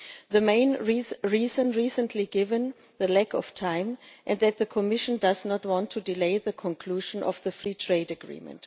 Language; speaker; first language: English; non-native, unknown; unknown